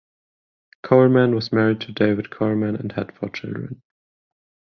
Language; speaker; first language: English; non-native, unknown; German